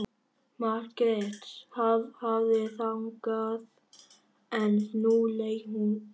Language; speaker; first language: Icelandic; non-native, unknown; Vietnamese